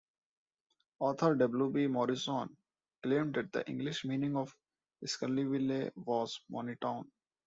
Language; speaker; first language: English; non-native, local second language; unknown